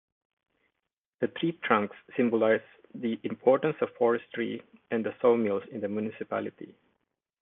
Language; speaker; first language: English; non-native, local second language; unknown